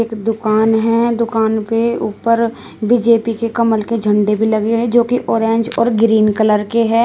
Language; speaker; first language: Hindi; native; Hindi